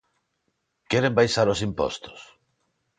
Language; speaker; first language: Galician; non-native, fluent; Spanish